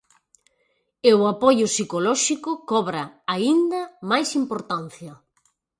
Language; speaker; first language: Galician; native; Galician